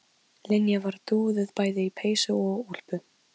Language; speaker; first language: Icelandic; non-native, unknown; Polish